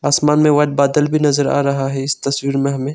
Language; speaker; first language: Hindi; non-native, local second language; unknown